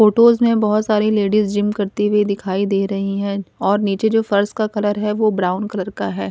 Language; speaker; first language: Hindi; non-native, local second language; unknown